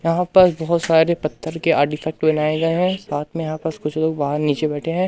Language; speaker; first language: Hindi; native; Hindi